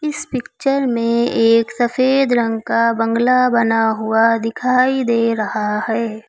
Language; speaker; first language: Hindi; native; Hindi